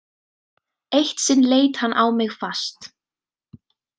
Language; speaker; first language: Icelandic; native; Icelandic